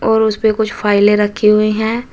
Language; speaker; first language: Hindi; native; Hindi